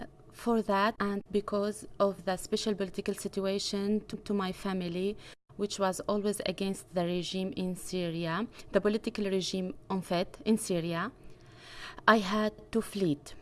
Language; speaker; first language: English; non-native, fluent; Arabic